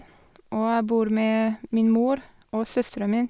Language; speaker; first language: Norwegian; non-native, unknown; English